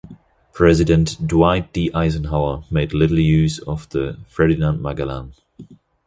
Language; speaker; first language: English; non-native, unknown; German